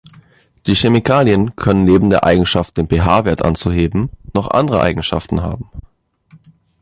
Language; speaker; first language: German; native; German